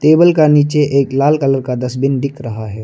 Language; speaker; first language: Hindi; non-native, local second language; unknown